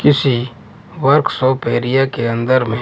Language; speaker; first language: Hindi; non-native, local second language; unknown